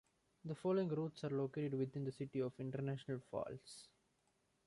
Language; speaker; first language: English; non-native, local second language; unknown